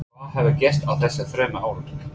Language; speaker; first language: Icelandic; non-native, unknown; English